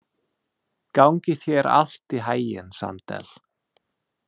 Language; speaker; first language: Icelandic; non-native, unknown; English